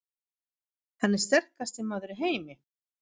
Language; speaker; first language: Icelandic; non-native, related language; Swedish